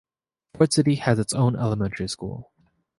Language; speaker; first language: English; native; English